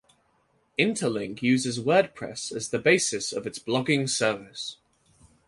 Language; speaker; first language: English; native; English